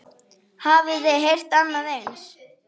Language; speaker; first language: Icelandic; native; Icelandic